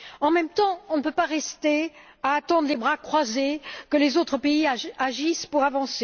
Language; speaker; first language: French; native; French